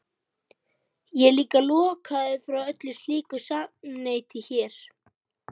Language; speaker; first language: Icelandic; native; Icelandic